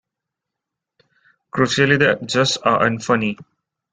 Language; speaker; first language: English; non-native, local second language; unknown